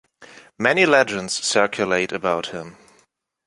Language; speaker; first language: English; non-native, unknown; German